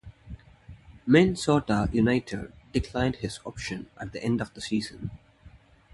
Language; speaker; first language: English; non-native, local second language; Tamil